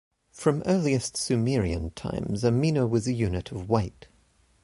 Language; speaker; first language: English; native; English